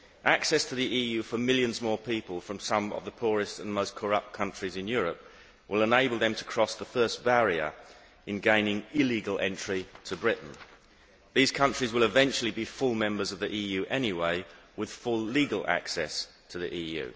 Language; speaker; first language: English; native; English